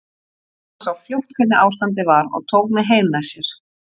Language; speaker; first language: Icelandic; native; Icelandic